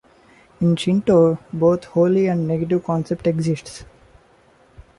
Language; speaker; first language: English; non-native, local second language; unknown